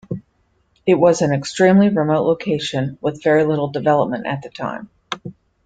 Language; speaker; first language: English; native; English